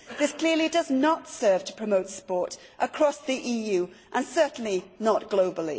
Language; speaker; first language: English; native; English